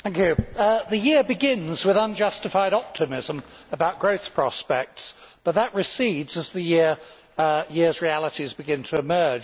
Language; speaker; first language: English; native; English